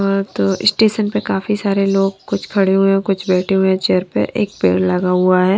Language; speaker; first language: Hindi; non-native, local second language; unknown